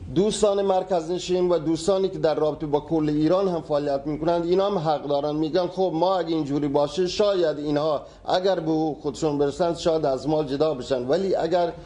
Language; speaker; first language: Persian; non-native, local second language; Baluchi